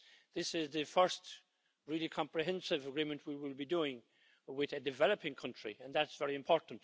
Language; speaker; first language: English; native; English